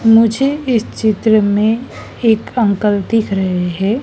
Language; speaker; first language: Hindi; native; Hindi